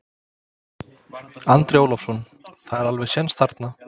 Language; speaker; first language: Icelandic; non-native, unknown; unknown